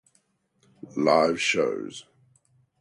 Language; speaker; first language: English; native; English